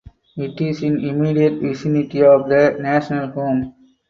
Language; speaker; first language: English; non-native, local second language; Tamil